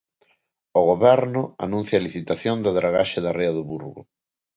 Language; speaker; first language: Galician; non-native, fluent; Spanish